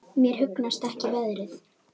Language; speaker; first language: Icelandic; native; Icelandic